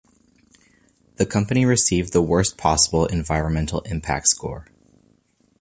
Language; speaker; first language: English; native; English